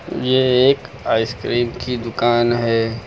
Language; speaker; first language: Hindi; native; Hindi